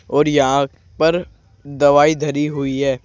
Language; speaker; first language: Hindi; native; Hindi